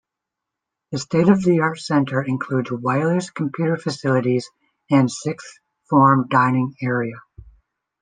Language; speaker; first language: English; native; English